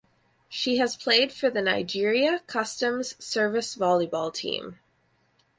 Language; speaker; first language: English; native; English